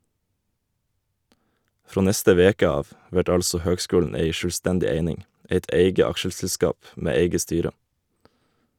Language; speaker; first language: Norwegian; native; Norwegian